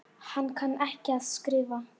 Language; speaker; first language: Icelandic; non-native, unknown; Polish